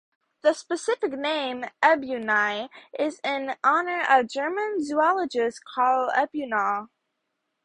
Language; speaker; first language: English; native; English